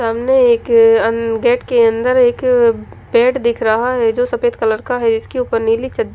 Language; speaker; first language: Hindi; non-native, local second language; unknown